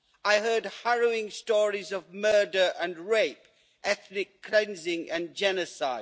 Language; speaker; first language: English; native; English